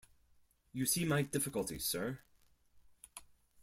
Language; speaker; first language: English; non-native, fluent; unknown